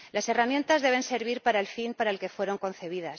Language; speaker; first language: Spanish; native; Spanish